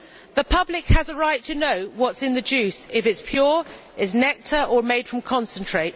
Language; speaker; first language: English; native; English